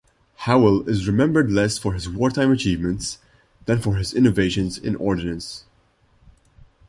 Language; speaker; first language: English; non-native, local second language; Maltese